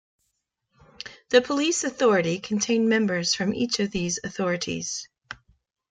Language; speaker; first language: English; native; English